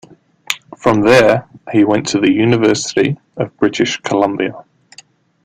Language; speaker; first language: English; native; English